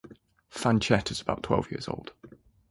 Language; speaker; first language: English; native; English